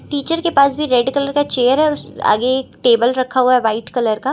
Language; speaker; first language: Hindi; native; Hindi